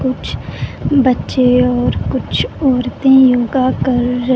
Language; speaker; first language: Hindi; non-native, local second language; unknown